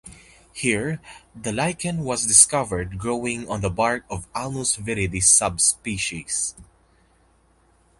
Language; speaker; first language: English; non-native, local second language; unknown